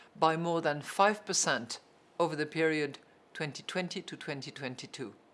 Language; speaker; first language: English; non-native, fluent; French